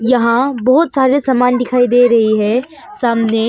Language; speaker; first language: Hindi; non-native, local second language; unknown